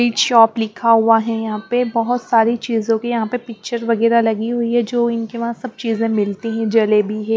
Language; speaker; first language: Hindi; non-native, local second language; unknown